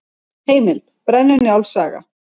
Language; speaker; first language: Icelandic; native; Icelandic